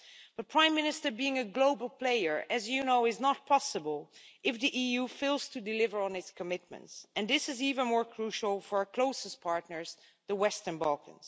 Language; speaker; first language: English; non-native, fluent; Dutch